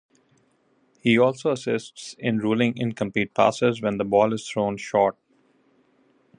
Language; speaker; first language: English; non-native, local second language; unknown